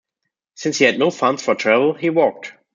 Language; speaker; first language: English; non-native, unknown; German